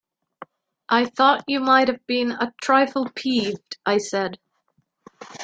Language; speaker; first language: English; non-native, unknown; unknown